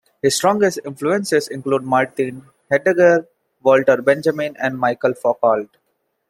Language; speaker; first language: English; non-native, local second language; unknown